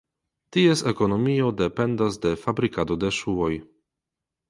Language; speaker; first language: Esperanto; non-native, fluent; Polish